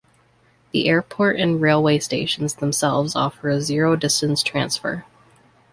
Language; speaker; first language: English; native; English